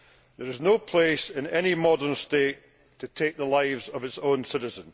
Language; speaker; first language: English; native; English